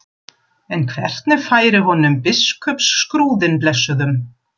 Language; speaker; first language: Icelandic; non-native, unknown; German